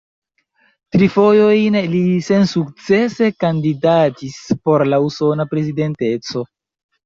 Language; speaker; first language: Esperanto; non-native, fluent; Chinese